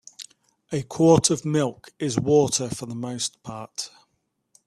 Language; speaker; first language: English; native; English